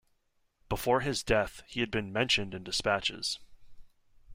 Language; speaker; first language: English; native; English